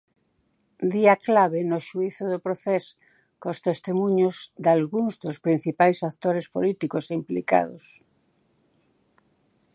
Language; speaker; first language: Galician; native; Galician